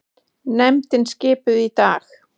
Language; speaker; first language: Icelandic; native; Icelandic